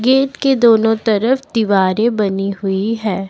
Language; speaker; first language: Hindi; non-native, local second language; Assamese